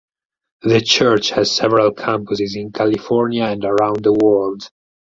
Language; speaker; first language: English; non-native, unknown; Italian